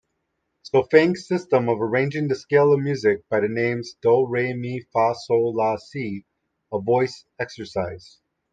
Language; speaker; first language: English; native; English